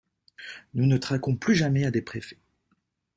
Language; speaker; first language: French; native; French